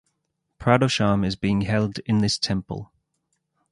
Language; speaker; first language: English; native; English